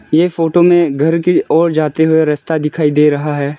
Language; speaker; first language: Hindi; early bilingual, other home language; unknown